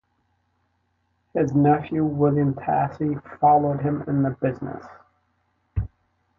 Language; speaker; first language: English; native; English